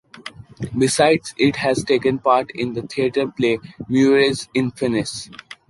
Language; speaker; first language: English; non-native, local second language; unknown